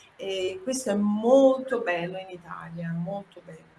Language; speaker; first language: Italian; non-native, fluent; Portuguese